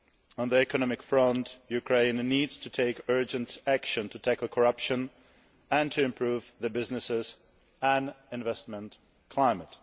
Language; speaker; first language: English; non-native, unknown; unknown